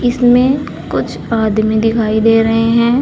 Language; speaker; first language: Hindi; native; Hindi